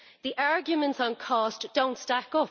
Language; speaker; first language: English; native; English